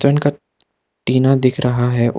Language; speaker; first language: Hindi; non-native, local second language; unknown